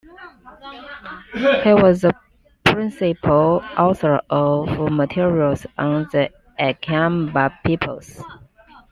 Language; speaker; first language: English; non-native, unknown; Chinese